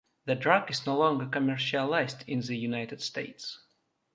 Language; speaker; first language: English; non-native, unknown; Russian